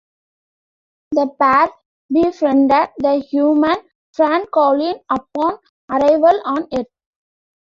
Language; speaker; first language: English; non-native, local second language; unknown